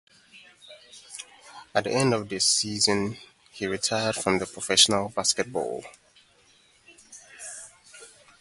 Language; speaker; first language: English; non-native, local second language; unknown